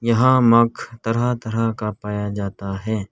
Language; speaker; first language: Hindi; non-native, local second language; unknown